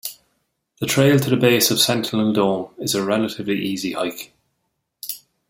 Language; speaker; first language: English; native; English